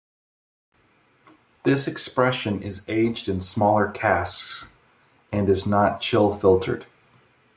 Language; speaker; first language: English; native; English